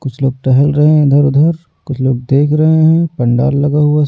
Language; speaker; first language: Hindi; native; Hindi